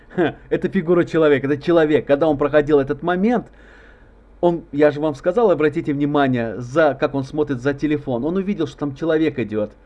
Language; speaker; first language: Russian; non-native, local second language; Azerbaijani